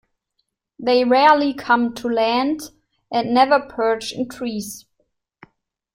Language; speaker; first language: English; non-native, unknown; German